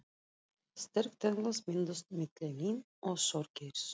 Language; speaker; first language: Icelandic; non-native, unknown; Russian